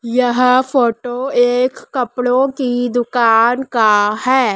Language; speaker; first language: Hindi; native; Hindi